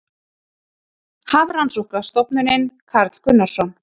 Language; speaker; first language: Icelandic; native; Icelandic